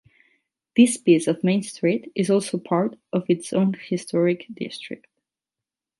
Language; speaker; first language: English; non-native, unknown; Catalan